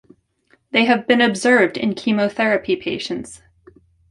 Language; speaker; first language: English; native; English